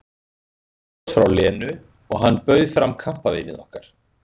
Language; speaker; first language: Icelandic; native; Icelandic